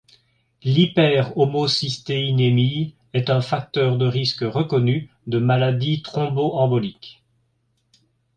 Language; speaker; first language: French; native; French